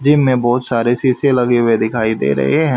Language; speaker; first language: Hindi; native; Hindi